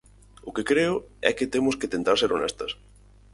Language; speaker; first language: Galician; native; Galician